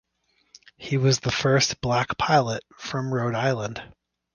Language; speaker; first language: English; native; English